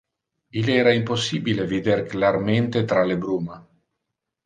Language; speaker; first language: Interlingua; non-native, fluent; Italian